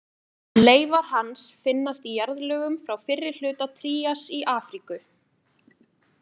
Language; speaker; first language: Icelandic; native; Icelandic